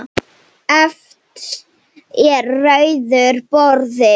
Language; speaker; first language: Icelandic; non-native, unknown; Slovenian